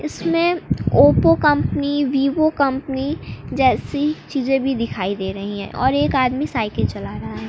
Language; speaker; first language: Hindi; native; Hindi